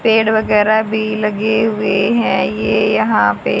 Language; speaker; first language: Hindi; native; Hindi